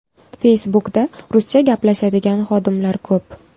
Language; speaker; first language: Uzbek; native; Uzbek